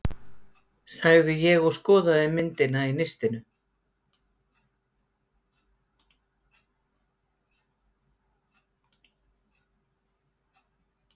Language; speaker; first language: Icelandic; native; Icelandic